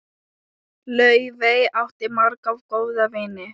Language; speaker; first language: Icelandic; non-native, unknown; Thai